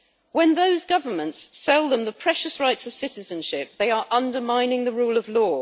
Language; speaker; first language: English; native; English